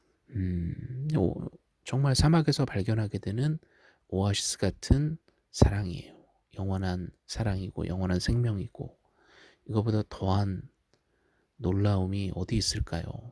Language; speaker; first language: Korean; native; Korean